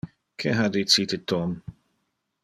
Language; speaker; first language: Interlingua; non-native, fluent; Dutch